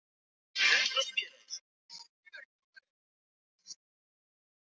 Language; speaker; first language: Icelandic; non-native, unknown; Polish